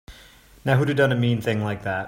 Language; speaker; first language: English; native; English